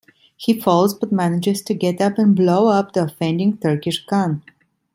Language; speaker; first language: English; non-native, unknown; Italian